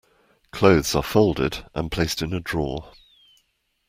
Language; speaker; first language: English; native; English